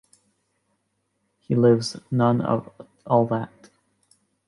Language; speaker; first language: English; native; English